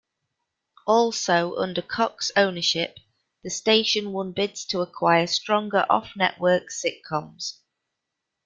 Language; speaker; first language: English; native; English